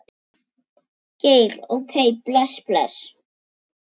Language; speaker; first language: Icelandic; native; Icelandic